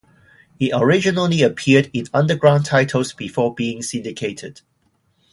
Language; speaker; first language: English; non-native, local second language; Cantonese